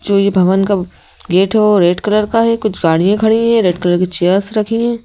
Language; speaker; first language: Hindi; native; Hindi